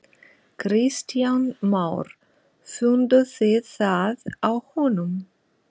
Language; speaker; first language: Icelandic; non-native, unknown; Russian